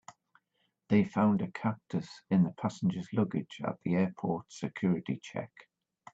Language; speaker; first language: English; native; English